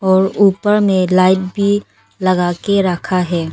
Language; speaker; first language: Hindi; early bilingual, other home language; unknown